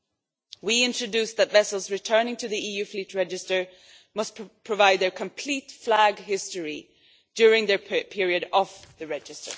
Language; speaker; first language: English; non-native, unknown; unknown